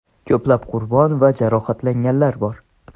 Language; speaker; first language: Uzbek; non-native, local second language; Tajik